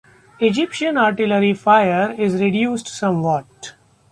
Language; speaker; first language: English; non-native, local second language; Marathi